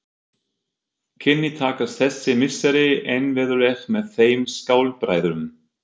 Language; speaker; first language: Icelandic; non-native, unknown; German